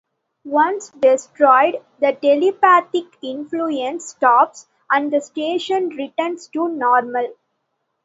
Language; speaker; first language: English; non-native, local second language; Tamil